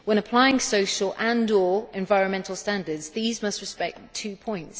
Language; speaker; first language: English; native; English